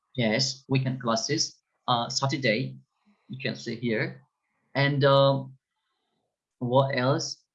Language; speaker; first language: English; non-native, fluent; Turkish